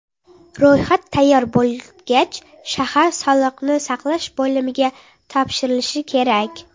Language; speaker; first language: Uzbek; non-native, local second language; Kara-Kalpak